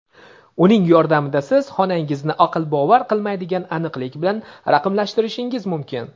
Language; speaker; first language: Uzbek; native; Uzbek